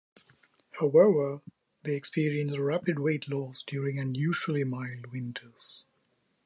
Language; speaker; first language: English; non-native, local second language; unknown